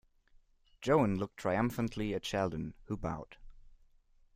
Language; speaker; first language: English; non-native, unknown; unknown